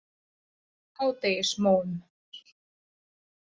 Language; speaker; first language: Icelandic; native; Icelandic